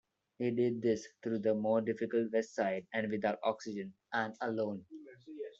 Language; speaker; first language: English; non-native, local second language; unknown